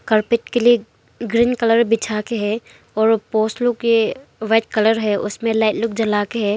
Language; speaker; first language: Hindi; non-native, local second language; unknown